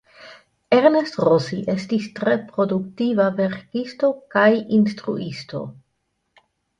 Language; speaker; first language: Esperanto; non-native, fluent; Dutch